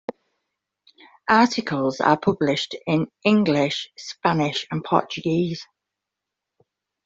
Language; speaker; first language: English; native; English